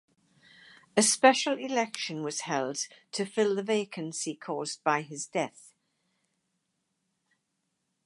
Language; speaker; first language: English; native; English